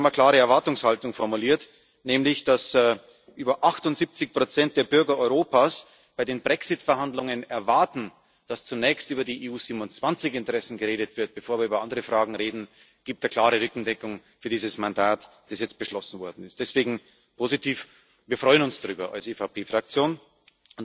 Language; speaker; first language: German; native; German